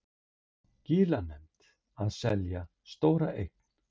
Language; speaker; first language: Icelandic; native; Icelandic